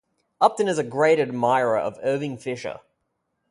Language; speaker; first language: English; native; English